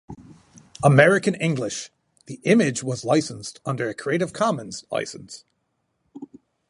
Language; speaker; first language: English; native; English